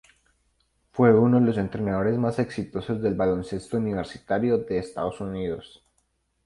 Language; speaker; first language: Spanish; native; Spanish